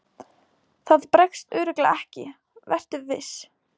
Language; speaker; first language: Icelandic; non-native, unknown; Polish